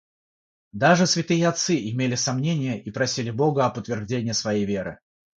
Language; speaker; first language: Russian; non-native, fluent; Georgian